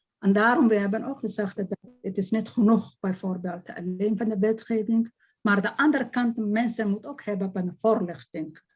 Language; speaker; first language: Dutch; non-native, fluent; Somali